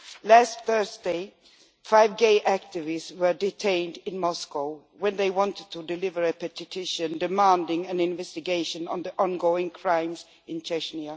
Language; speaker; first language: English; non-native, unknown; Swedish